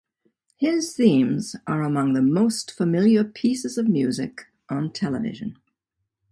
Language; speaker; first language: English; native; English